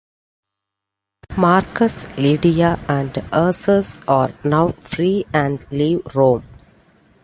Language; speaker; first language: English; non-native, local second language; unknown